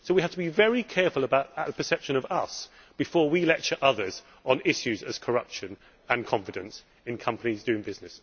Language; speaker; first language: English; native; English